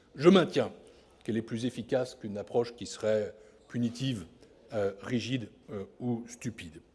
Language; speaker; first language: French; native; French